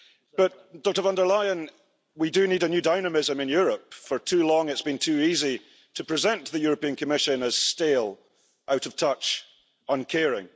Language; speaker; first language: English; early bilingual, heritage; English